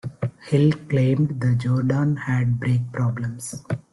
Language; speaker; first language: English; non-native, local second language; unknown